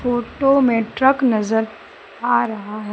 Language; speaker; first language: Hindi; native; Hindi